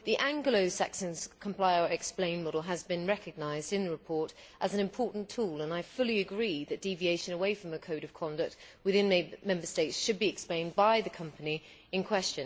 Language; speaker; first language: English; native; English